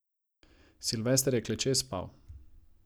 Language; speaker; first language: Slovenian; non-native, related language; Croatian